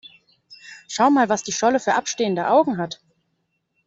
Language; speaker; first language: German; native; German